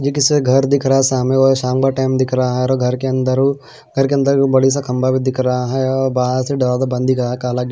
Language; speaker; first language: Hindi; non-native, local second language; Punjabi